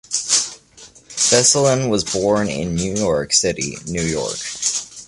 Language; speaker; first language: English; native; English